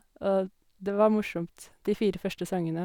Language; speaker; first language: Norwegian; native; Norwegian